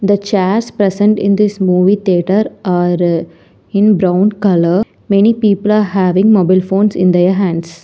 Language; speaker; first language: English; non-native, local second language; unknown